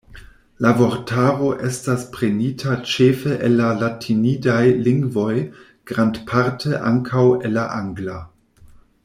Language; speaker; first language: Esperanto; non-native, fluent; German